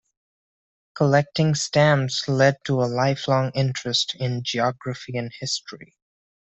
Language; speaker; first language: English; non-native, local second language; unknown